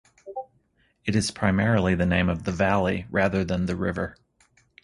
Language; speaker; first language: English; native; English